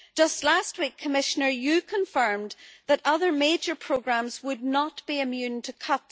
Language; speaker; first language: English; native; English